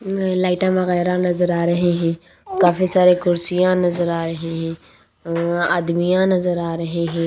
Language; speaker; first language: Hindi; native; Hindi